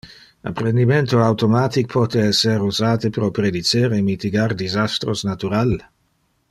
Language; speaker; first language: Interlingua; non-native, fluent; Dutch